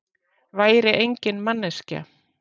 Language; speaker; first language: Icelandic; native; Icelandic